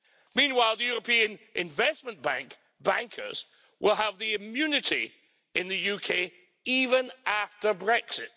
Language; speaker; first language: English; native; English